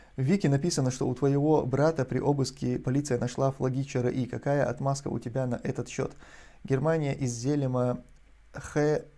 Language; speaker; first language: Russian; non-native, local second language; Chechen